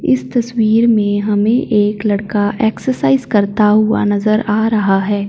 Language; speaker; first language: Hindi; non-native, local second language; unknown